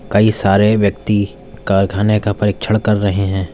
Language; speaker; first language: Hindi; native; Hindi